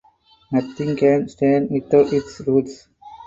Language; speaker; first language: English; non-native, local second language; Tamil